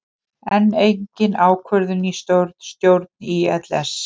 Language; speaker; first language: Icelandic; native; Icelandic